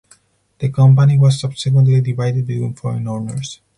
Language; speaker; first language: English; non-native, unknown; Spanish